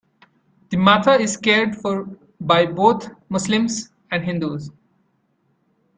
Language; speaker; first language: English; non-native, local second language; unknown